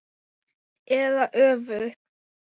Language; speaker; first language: Icelandic; non-native, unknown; Thai